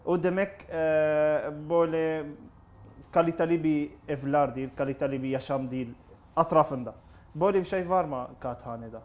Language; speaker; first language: Turkish; non-native, learner; Arabic